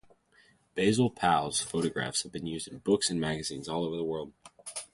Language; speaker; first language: English; native; English